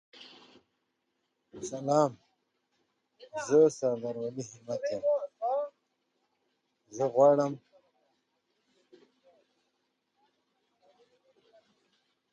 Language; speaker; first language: English; non-native, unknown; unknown